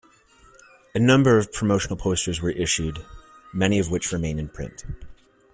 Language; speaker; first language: English; native; English